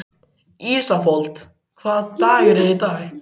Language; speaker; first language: Icelandic; native; Icelandic